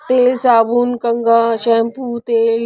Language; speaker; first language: Hindi; non-native, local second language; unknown